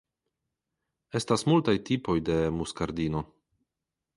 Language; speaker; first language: Esperanto; non-native, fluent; Polish